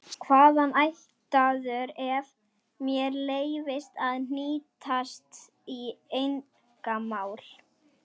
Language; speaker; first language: Icelandic; non-native, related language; Swedish